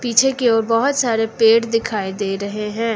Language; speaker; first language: Hindi; native; Hindi